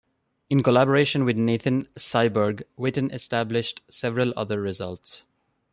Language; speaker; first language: English; non-native, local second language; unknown